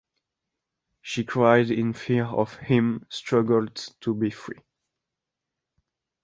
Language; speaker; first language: English; non-native, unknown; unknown